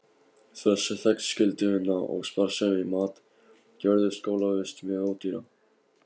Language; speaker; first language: Icelandic; non-native, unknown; Polish